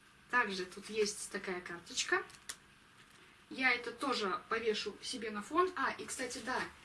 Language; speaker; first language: Russian; native; Russian